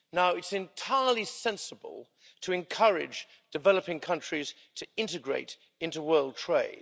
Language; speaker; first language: English; native; English